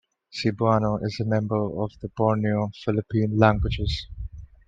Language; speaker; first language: English; non-native, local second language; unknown